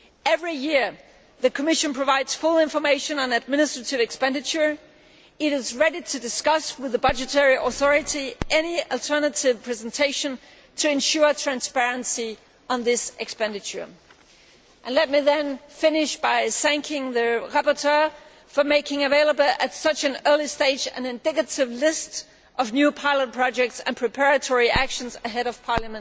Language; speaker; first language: English; non-native, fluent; Danish